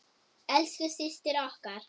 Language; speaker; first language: Icelandic; non-native, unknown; German